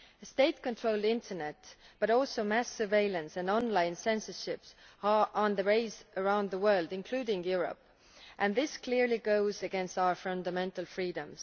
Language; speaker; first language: English; non-native, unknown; Estonian